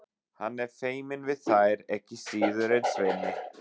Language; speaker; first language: Icelandic; non-native, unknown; German